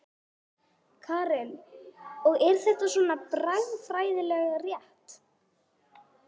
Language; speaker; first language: Icelandic; non-native, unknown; English